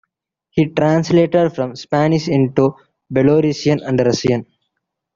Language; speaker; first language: English; non-native, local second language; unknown